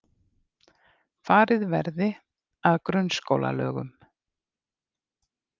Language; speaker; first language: Icelandic; native; Icelandic